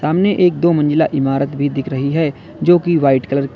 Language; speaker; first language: Hindi; native; Hindi